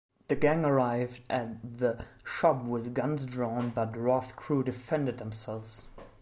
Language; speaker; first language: English; non-native, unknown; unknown